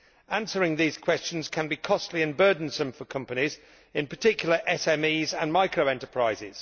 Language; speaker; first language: English; native; English